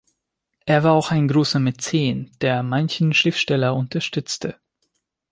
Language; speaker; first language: German; non-native, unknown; Hungarian